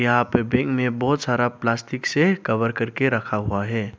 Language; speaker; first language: Hindi; non-native, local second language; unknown